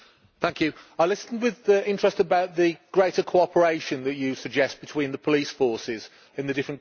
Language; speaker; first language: English; native; English